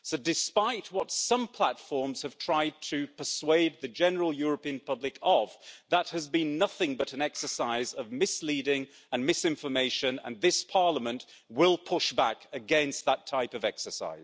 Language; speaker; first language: English; native; English